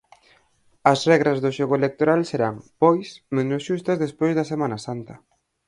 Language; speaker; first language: Galician; native; Galician